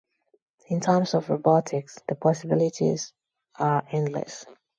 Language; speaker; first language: English; non-native, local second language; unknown